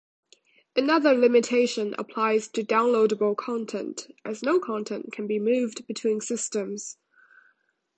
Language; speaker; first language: English; non-native, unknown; Chinese